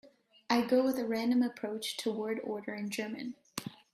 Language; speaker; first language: English; native; English